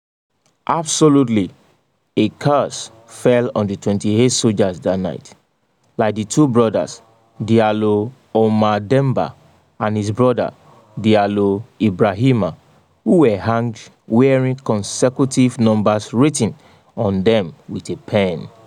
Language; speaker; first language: English; non-native, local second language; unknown